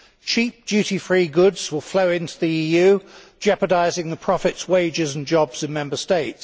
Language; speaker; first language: English; native; English